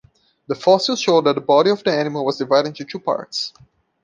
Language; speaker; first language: English; non-native, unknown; Portuguese